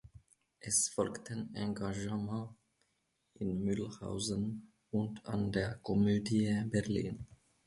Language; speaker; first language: German; non-native, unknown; Finnish